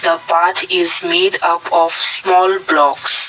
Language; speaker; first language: English; non-native, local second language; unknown